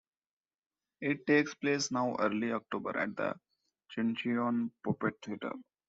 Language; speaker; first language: English; non-native, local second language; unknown